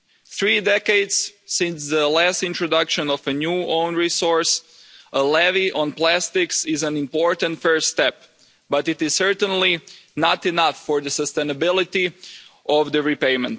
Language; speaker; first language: English; non-native, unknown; Croatian